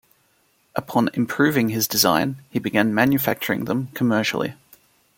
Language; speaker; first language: English; native; English